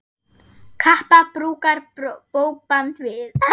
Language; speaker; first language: Icelandic; non-native, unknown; German